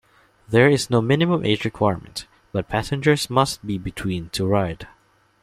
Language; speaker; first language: English; non-native, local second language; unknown